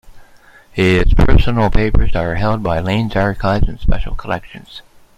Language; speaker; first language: English; native; English